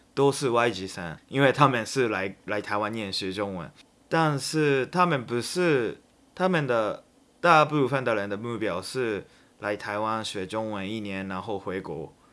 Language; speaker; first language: Chinese; non-native, fluent; Japanese